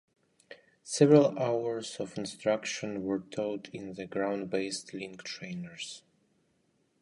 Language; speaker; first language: English; non-native, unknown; Russian